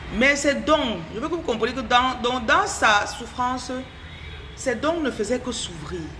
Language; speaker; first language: French; non-native, local second language; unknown